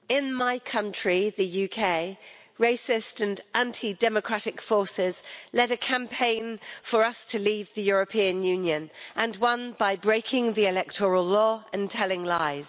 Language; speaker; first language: English; native; English